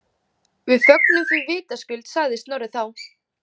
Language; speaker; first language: Icelandic; native; Icelandic